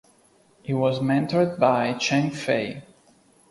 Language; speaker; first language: English; non-native, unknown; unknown